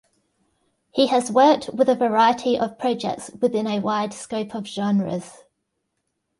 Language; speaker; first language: English; native; English